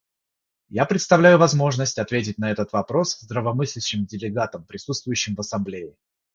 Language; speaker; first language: Russian; non-native, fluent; Georgian